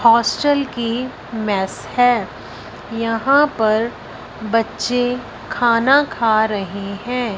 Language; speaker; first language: Hindi; non-native, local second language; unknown